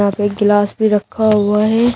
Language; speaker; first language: Hindi; native; Hindi